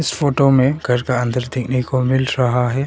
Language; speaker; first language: Hindi; non-native, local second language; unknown